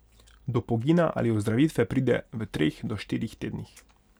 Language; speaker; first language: Slovenian; non-native, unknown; Hungarian